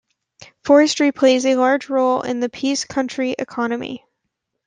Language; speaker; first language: English; native; English